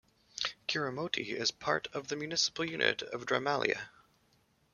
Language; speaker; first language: English; native; English